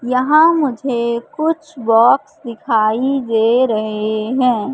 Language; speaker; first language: Hindi; native; Hindi